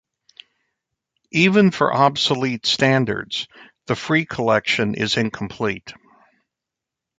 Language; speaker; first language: English; native; English